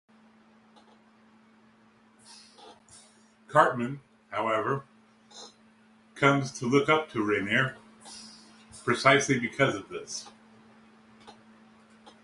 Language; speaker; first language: English; native; English